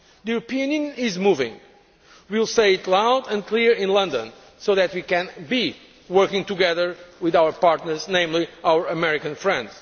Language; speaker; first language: English; non-native, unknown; Portuguese